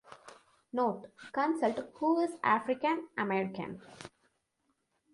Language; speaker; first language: English; non-native, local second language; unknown